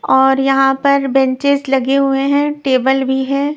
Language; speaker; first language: Hindi; non-native, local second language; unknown